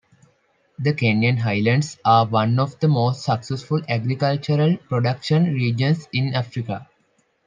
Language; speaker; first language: English; non-native, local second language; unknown